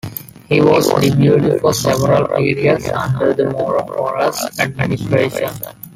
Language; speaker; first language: English; non-native, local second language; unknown